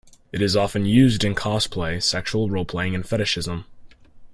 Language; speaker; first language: English; native; English